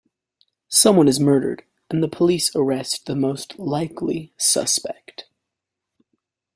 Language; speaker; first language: English; native; English